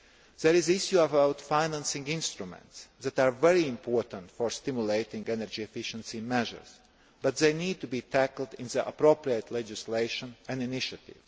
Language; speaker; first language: English; non-native, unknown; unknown